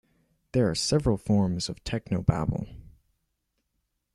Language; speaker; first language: English; native; English